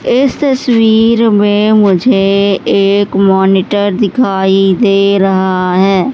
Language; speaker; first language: Hindi; native; Hindi